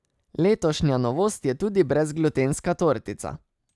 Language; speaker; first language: Slovenian; native; Slovenian